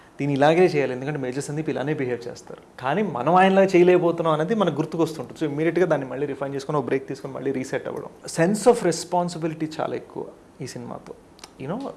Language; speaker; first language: Telugu; early bilingual, heritage; Telugu